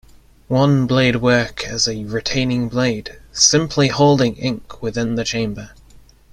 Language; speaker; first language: English; native; English